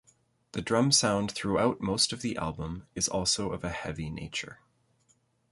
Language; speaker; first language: English; native; English